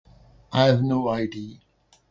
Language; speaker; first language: English; non-native, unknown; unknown